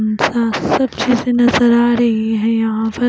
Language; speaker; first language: Hindi; non-native, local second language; Punjabi